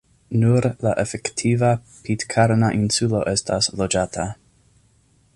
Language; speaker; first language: Esperanto; non-native, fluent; English